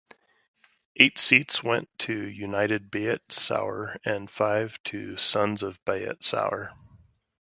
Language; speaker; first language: English; native; English